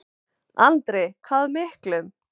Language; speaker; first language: Icelandic; non-native, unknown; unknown